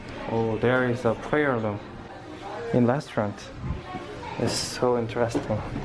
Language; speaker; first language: English; non-native, learner; Korean